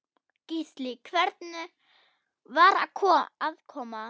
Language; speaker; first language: Icelandic; non-native, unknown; German